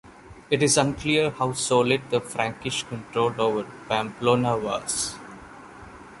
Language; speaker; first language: English; non-native, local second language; Malayalam